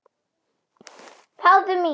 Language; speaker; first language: Icelandic; non-native, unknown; German